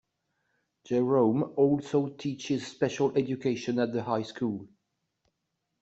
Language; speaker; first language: English; non-native, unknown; French